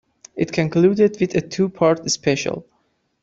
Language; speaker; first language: English; non-native, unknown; Persian